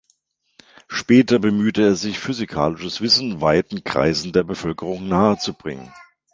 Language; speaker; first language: German; native; German